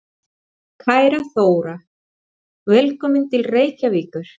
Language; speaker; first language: Icelandic; non-native, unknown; Spanish